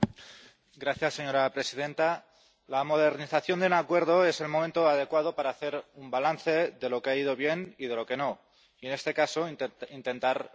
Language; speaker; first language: Spanish; non-native, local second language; Catalan